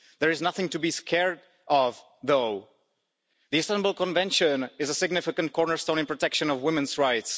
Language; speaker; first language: English; non-native, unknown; Czech